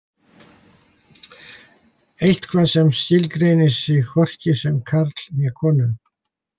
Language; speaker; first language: Icelandic; native; Icelandic